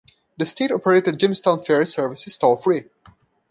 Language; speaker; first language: English; non-native, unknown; Portuguese